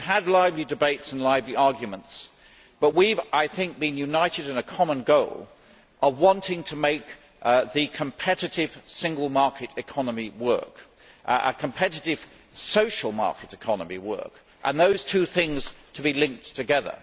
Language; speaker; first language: English; native; English